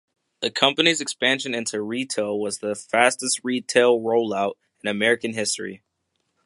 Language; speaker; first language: English; native; English